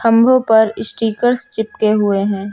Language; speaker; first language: Hindi; native; Hindi